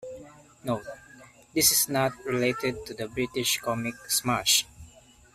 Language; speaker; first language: English; non-native, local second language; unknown